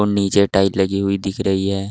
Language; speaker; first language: Hindi; native; Hindi